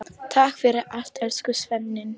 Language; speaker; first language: Icelandic; non-native, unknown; Polish